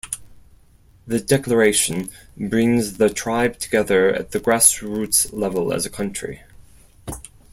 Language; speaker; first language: English; non-native, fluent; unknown